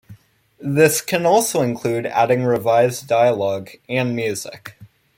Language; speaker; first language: English; native; English